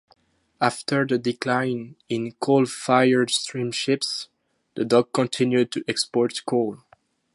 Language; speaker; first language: English; non-native, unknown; French